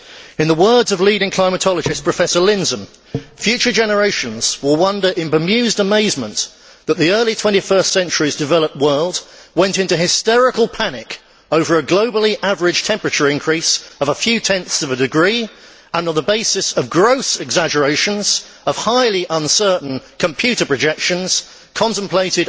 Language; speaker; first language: English; native; English